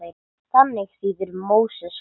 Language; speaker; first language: Icelandic; non-native, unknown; English